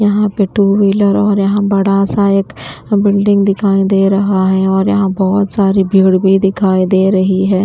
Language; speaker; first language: Hindi; native; Hindi